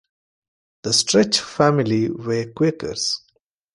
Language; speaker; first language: English; non-native, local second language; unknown